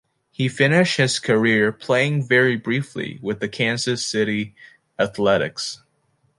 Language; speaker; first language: English; native; English